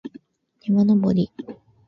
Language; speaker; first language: Japanese; native; Japanese